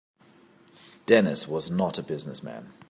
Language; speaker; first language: English; native; English